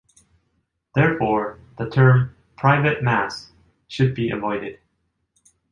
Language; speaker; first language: English; non-native, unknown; Japanese